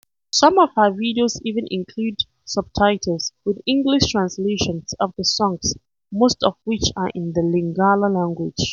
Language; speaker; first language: English; non-native, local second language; Hausa